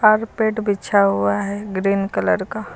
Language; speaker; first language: Hindi; native; Hindi